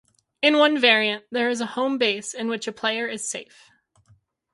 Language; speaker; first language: English; native; English